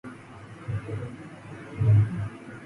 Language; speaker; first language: English; native; English